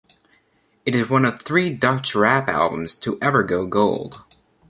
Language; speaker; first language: English; native; English